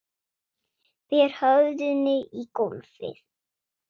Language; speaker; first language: Icelandic; non-native, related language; Swedish